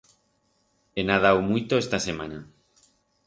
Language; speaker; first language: Aragonese; non-native, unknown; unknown